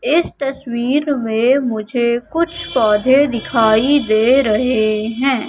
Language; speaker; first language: Hindi; native; Hindi